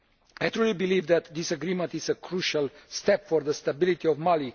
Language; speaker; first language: English; non-native, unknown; Romanian